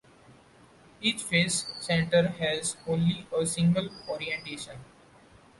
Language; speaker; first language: English; non-native, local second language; Marathi